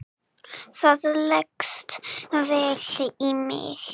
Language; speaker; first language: Icelandic; non-native, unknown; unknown